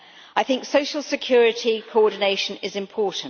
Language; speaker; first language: English; native; English